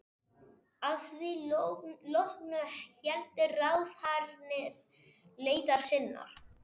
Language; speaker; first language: Icelandic; non-native, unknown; Spanish